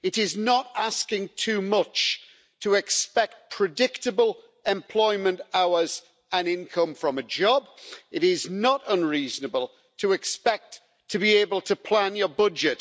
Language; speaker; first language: English; native; English